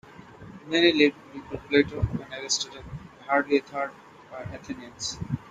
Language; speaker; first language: English; non-native, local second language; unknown